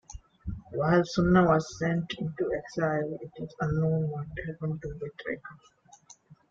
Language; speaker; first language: English; non-native, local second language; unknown